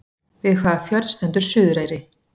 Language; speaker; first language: Icelandic; native; Icelandic